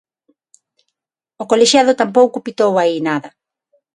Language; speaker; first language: Galician; non-native, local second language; Spanish